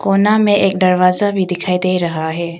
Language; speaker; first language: Hindi; non-native, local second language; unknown